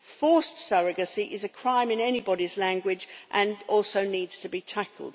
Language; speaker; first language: English; native; English